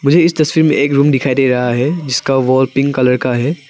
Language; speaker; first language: Hindi; non-native, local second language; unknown